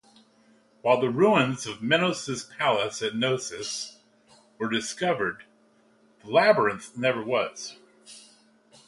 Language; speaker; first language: English; native; English